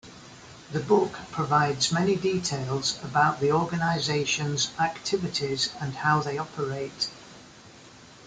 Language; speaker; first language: English; native; English